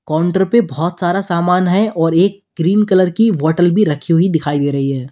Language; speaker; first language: Hindi; native; Hindi